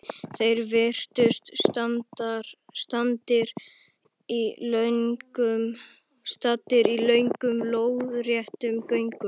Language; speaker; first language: Icelandic; native; Icelandic